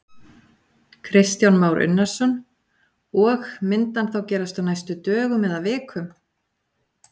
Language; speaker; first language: Icelandic; native; Icelandic